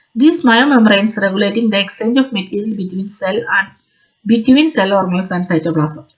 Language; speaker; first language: English; non-native, local second language; Malayalam